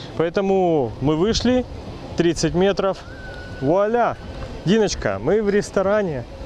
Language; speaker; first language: Russian; native; Russian